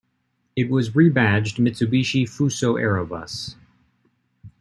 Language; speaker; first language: English; native; English